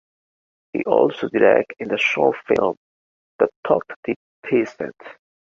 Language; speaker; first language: English; native; English